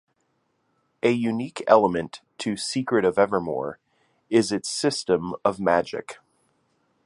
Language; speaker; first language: English; native; English